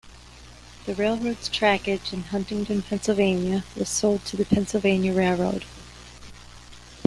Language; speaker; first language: English; native; English